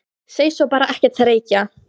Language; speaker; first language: Icelandic; non-native, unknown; Polish